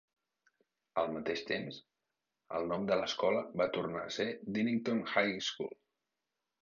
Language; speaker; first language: Catalan; native; Catalan